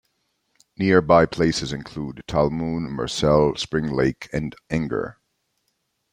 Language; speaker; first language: English; native; English